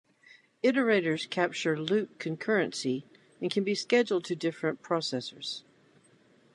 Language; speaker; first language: English; native; English